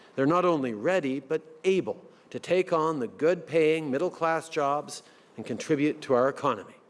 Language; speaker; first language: English; native; English